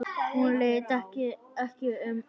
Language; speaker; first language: Icelandic; native; Icelandic